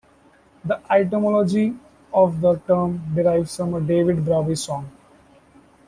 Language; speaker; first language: English; non-native, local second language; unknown